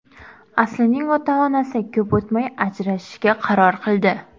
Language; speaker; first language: Uzbek; non-native, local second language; Kara-Kalpak